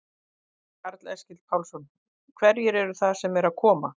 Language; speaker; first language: Icelandic; native; Icelandic